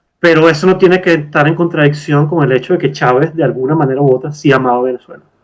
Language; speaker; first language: Spanish; native; Spanish